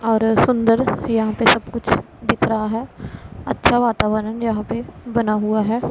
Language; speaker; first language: Hindi; non-native, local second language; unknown